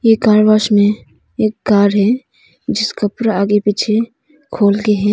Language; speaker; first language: Hindi; non-native, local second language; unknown